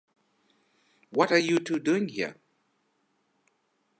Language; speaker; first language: English; native; English